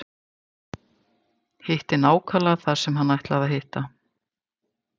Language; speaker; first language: Icelandic; native; Icelandic